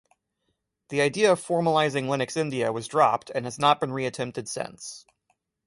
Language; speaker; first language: English; native; English